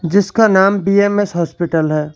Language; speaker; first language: Hindi; non-native, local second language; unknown